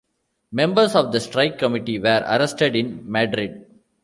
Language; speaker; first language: English; non-native, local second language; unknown